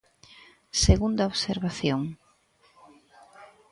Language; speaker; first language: Galician; native; Galician